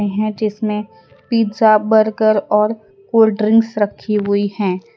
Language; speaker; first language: Hindi; non-native, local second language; Gujarati